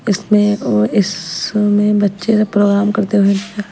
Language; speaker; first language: Hindi; non-native, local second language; Punjabi